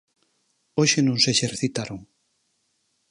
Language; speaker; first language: Galician; native; Galician